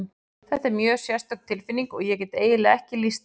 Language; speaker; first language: Icelandic; native; Icelandic